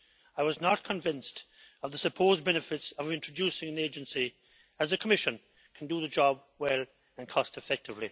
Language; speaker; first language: English; native; English